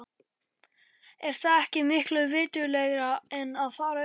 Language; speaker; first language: Icelandic; non-native, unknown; Polish